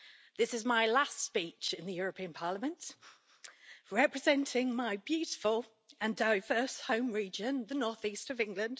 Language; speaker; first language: English; native; English